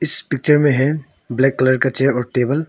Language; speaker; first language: Hindi; non-native, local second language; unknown